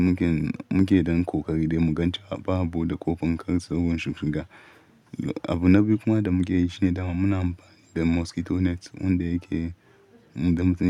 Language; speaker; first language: Hausa; non-native, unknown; Yoruba